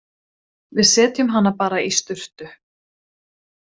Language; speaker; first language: Icelandic; non-native, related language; Swedish